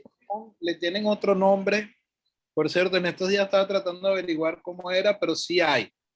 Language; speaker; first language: Spanish; native; Spanish